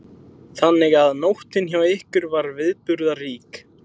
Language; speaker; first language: Icelandic; native; Icelandic